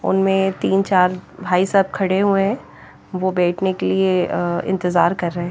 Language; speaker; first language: Hindi; native; Hindi